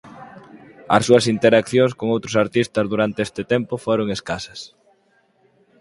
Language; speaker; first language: Galician; native; Galician